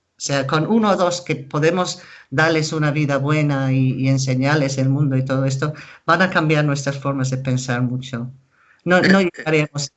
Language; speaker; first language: Spanish; non-native, fluent; English